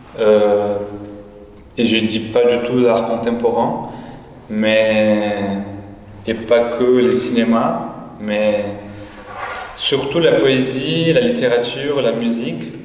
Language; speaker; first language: French; non-native, fluent; Portuguese